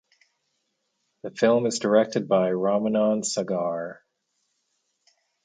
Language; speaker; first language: English; native; English